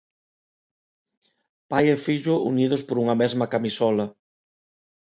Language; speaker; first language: Galician; non-native, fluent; Spanish